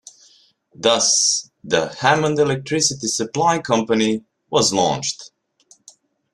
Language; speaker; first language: English; native; English